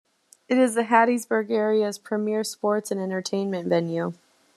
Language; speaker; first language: English; native; English